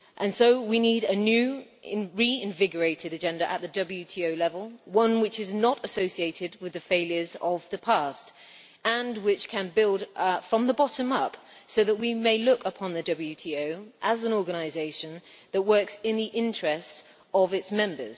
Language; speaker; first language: English; native; English